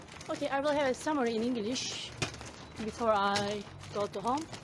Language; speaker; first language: English; non-native, learner; Turkish